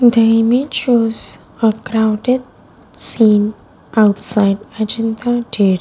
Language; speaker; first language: English; non-native, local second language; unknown